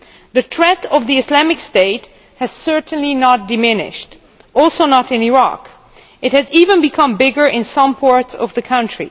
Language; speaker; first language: English; non-native, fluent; Dutch